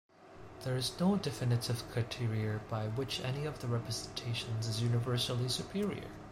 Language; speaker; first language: English; non-native, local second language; Cantonese